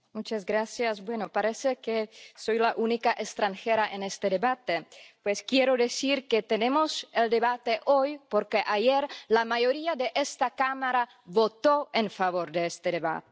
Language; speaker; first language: Spanish; non-native, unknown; Czech